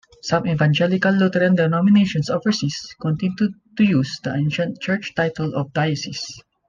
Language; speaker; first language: English; non-native, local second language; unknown